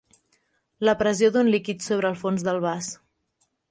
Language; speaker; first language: Catalan; native; Catalan